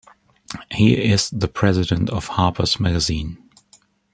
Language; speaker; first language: English; non-native, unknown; German